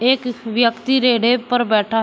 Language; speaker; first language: Hindi; native; Hindi